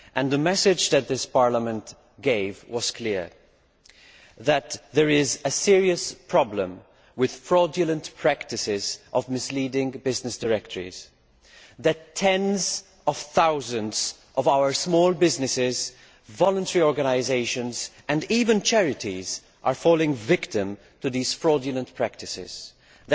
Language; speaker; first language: English; non-native, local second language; Maltese